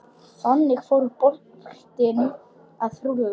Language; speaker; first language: Icelandic; non-native, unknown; Polish